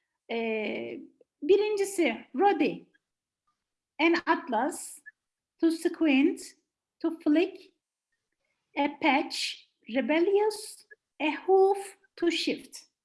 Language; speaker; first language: English; non-native, fluent; Turkish